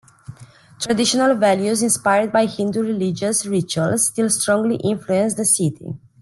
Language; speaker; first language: English; non-native, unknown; Romanian